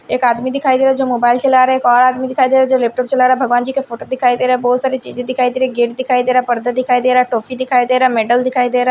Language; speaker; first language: Hindi; non-native, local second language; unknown